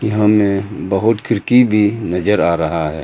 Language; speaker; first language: Hindi; non-native, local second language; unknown